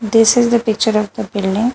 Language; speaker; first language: English; non-native, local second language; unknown